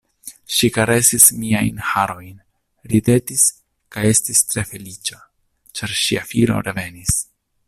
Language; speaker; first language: Esperanto; non-native, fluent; Italian